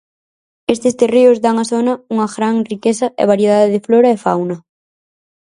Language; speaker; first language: Galician; native; Galician